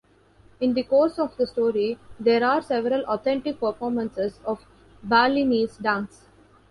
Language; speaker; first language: English; non-native, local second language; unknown